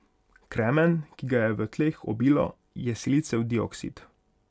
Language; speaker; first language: Slovenian; non-native, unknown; Hungarian